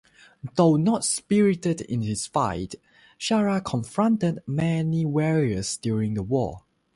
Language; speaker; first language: English; non-native, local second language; Chinese